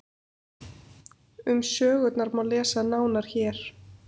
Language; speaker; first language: Icelandic; native; Icelandic